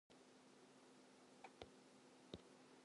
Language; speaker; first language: English; non-native, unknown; Japanese